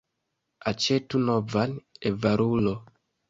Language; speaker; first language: Esperanto; non-native, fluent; Kinyarwanda